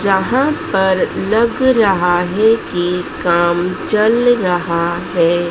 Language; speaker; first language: Hindi; native; Hindi